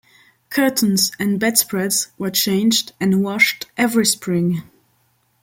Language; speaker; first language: English; non-native, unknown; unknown